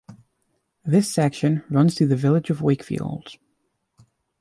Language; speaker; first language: English; native; English